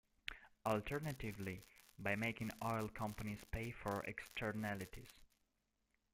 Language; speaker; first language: English; non-native, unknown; Russian